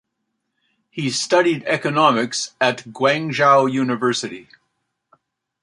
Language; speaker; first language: English; native; English